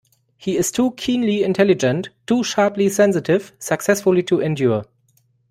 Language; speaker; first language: English; non-native, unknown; German